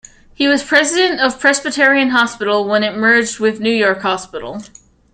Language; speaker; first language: English; native; English